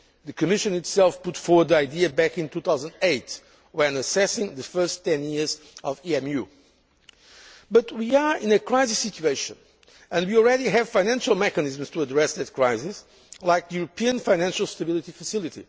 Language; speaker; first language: English; non-native, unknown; Portuguese